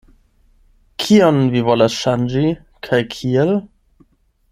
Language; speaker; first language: Esperanto; non-native, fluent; German